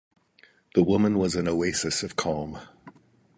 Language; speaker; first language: English; native; English